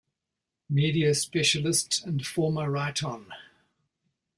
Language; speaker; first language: English; native; English